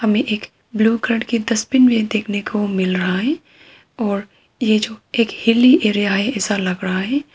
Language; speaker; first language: Hindi; non-native, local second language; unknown